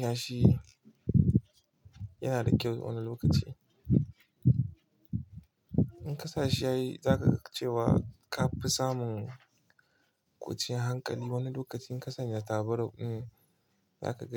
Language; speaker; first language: Hausa; non-native, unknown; Igbo